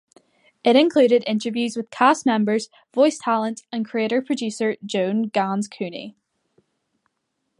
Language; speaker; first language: English; native; English